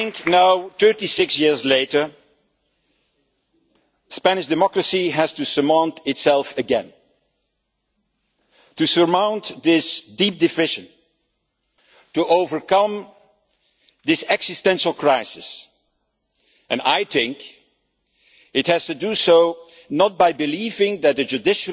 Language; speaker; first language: English; non-native, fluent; Dutch